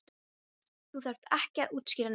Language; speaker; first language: Icelandic; non-native, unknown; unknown